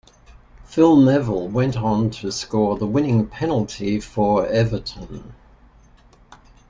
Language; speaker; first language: English; native; English